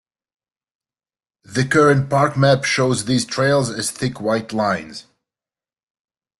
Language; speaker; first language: English; native; English